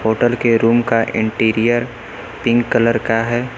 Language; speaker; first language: Hindi; native; Hindi